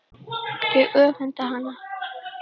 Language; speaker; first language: Icelandic; native; Icelandic